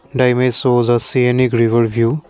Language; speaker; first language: English; non-native, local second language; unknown